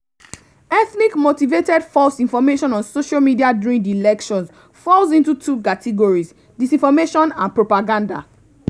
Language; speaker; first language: English; non-native, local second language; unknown